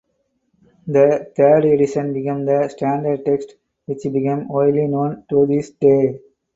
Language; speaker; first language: English; non-native, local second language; Tamil